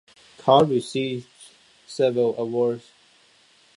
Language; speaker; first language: English; non-native, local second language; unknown